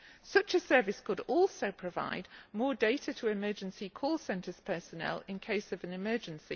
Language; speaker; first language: English; native; English